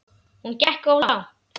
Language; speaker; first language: Icelandic; native; Icelandic